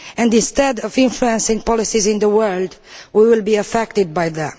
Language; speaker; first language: English; non-native, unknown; Romanian